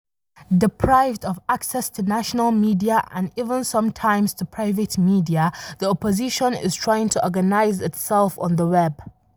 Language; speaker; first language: English; non-native, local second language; Hausa